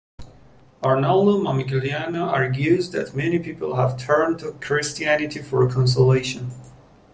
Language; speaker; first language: English; non-native, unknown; Persian